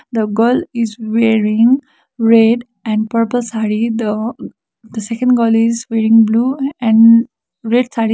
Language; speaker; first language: English; non-native, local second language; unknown